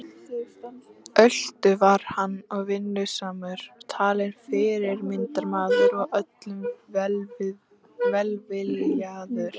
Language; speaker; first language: Icelandic; native; Icelandic